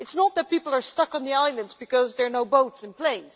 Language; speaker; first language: English; non-native, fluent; Dutch